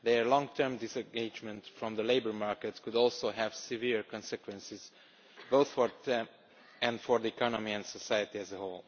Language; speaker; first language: English; non-native, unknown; Romanian